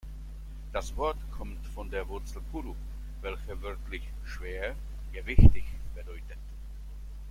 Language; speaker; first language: German; non-native, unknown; Czech